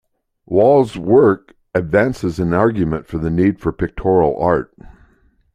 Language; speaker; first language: English; native; English